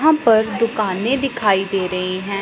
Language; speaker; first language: Hindi; non-native, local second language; Punjabi